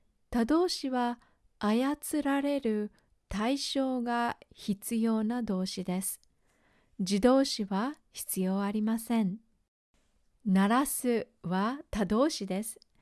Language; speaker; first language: Japanese; native; Japanese